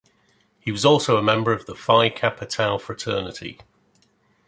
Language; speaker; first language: English; native; English